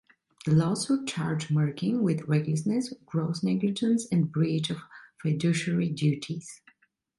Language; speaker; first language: English; non-native, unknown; Italian